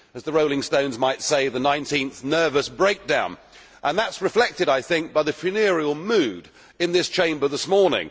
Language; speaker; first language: English; native; English